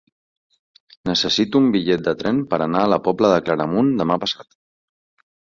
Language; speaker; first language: Catalan; native; Catalan